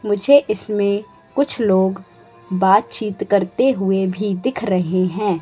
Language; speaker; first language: Hindi; native; Hindi